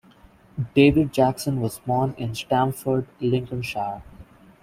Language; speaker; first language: English; non-native, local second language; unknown